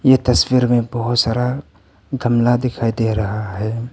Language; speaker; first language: Hindi; non-native, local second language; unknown